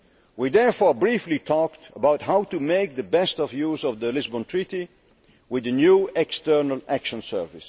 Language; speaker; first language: English; non-native, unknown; Dutch